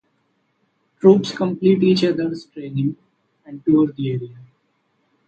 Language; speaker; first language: English; non-native, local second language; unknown